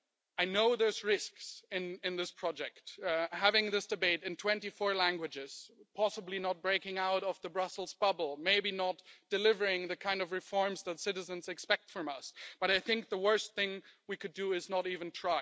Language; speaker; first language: English; non-native, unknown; German